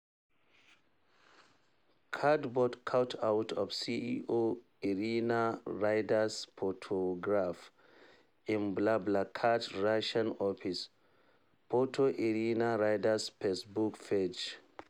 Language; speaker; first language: English; non-native, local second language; Hausa